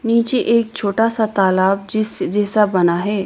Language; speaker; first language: Hindi; non-native, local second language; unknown